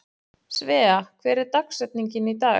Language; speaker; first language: Icelandic; native; Icelandic